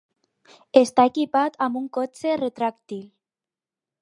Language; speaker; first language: Catalan; non-native, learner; Spanish